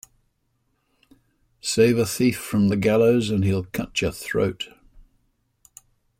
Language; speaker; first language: English; native; English